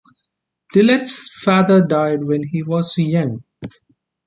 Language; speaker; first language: English; non-native, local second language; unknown